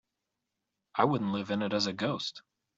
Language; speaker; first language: English; native; English